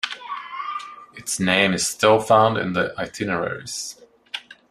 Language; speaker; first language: English; non-native, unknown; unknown